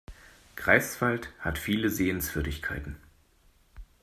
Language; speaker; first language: German; native; German